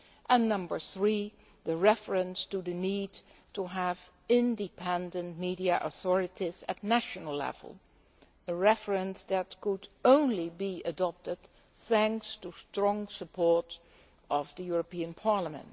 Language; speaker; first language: English; non-native, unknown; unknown